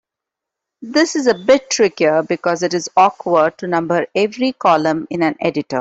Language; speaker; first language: English; non-native, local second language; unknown